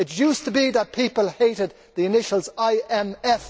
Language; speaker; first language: English; native; English